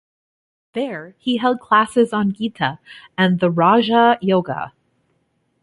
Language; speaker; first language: English; native; English